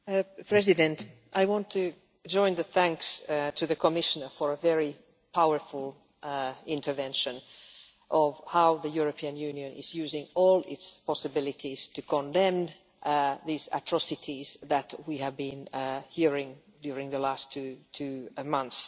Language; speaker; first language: English; non-native, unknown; Finnish